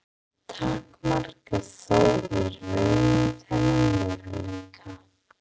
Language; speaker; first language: Icelandic; non-native, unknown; English